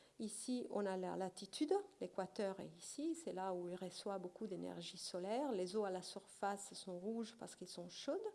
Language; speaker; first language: French; non-native, fluent; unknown